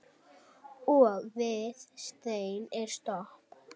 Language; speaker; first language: Icelandic; native; Icelandic